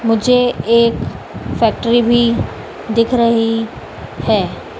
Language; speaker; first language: Hindi; native; Hindi